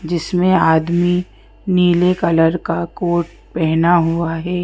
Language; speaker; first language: Hindi; native; Hindi